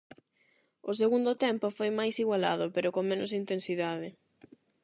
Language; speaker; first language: Galician; non-native, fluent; Spanish